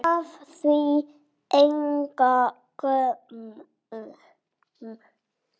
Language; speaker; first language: Icelandic; non-native, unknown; English